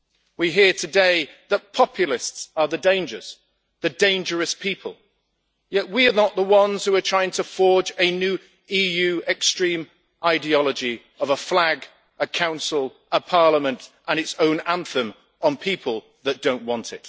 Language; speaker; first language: English; native; English